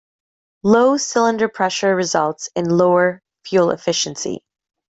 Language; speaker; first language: English; native; English